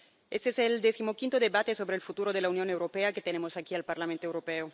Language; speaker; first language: Spanish; non-native, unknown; Italian